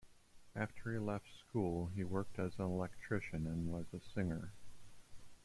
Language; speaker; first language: English; native; English